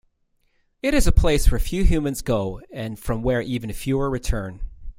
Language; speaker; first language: English; native; English